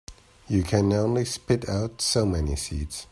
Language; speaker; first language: English; native; English